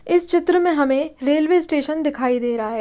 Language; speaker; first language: Hindi; native; Hindi